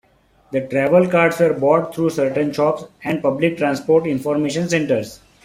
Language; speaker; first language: English; non-native, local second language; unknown